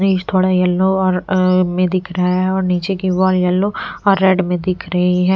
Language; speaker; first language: Hindi; non-native, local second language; Punjabi